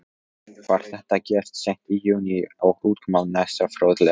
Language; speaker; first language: Icelandic; non-native, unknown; Polish